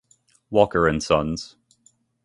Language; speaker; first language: English; native; English